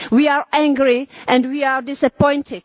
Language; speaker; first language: English; non-native, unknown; Czech